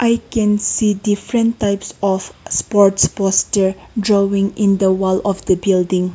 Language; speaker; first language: English; non-native, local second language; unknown